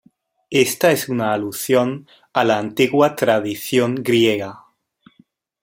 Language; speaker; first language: Spanish; non-native, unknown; German